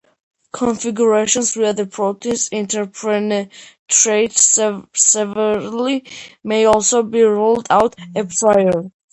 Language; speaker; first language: English; non-native, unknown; Georgian